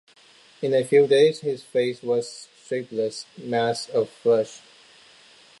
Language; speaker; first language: English; non-native, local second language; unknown